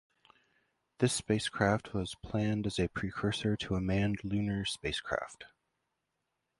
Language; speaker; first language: English; native; English